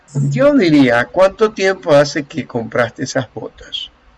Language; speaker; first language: Spanish; native; Spanish